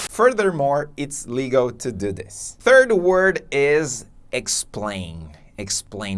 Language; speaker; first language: English; non-native, fluent; Portuguese